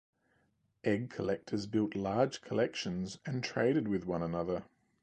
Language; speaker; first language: English; native; English